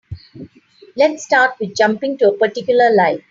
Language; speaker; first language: English; non-native, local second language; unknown